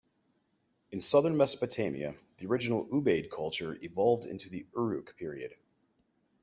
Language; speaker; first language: English; native; English